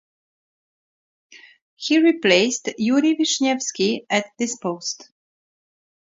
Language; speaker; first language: English; non-native, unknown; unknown